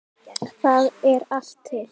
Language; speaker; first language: Icelandic; native; Icelandic